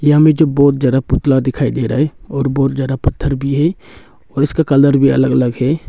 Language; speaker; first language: Hindi; non-native, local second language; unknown